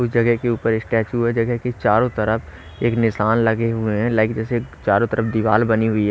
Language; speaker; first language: Hindi; native; Hindi